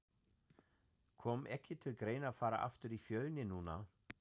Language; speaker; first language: Icelandic; non-native, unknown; German